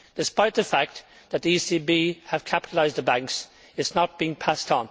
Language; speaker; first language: English; native; English